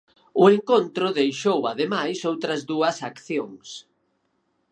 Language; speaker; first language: Galician; native; Galician